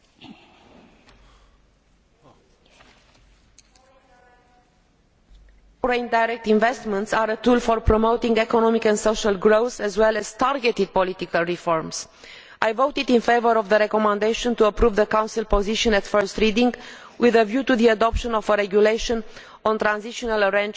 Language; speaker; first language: English; non-native, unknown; Romanian